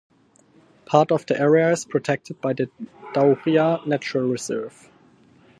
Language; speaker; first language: English; non-native, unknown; German